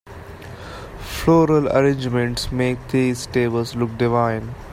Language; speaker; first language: English; non-native, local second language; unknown